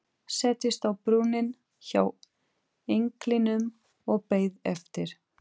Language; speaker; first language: Icelandic; non-native, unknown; Portuguese